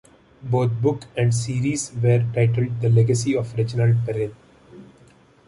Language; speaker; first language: English; non-native, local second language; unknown